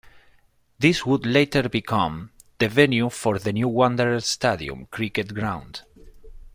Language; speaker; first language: English; non-native, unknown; Spanish